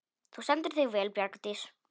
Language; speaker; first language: Icelandic; non-native, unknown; Polish